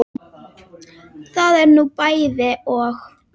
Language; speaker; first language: Icelandic; native; Icelandic